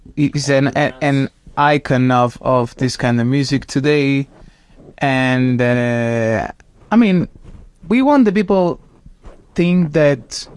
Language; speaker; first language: English; non-native, fluent; Italian